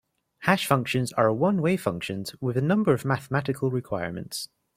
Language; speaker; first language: English; native; English